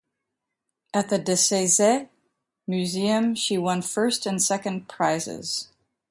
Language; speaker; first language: English; native; English